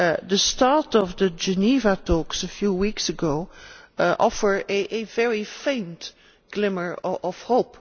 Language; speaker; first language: English; non-native, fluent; Dutch